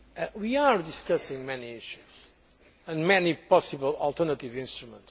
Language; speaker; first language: English; non-native, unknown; Portuguese